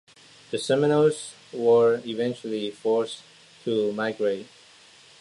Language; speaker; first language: English; non-native, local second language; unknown